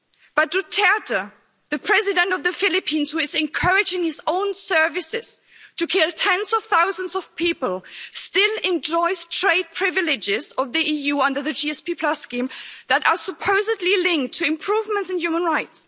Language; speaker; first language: English; non-native, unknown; German